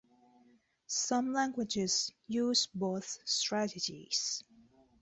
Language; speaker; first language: English; non-native, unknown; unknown